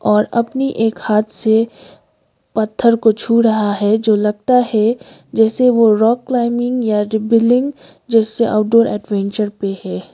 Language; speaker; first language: Hindi; non-native, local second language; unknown